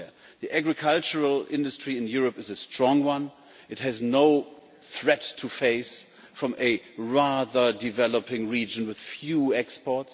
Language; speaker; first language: English; non-native, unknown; German